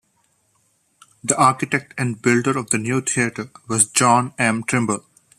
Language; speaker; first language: English; non-native, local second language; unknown